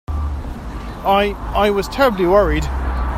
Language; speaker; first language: English; native; English